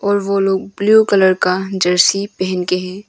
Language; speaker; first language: Hindi; non-native, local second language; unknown